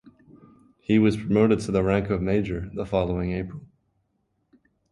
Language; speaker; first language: English; native; English